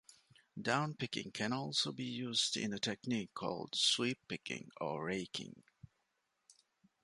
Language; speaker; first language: English; non-native, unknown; Divehi